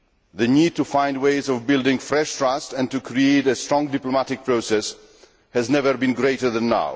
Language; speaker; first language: English; non-native, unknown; Polish